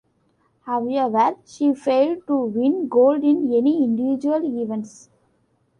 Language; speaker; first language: English; non-native, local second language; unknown